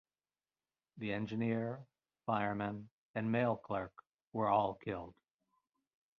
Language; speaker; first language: English; native; English